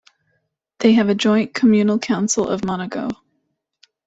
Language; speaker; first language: English; native; English